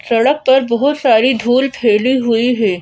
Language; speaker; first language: Hindi; native; Hindi